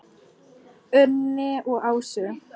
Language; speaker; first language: Icelandic; non-native, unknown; Polish